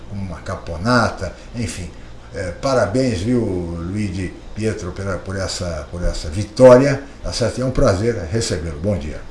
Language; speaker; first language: Portuguese; native; Portuguese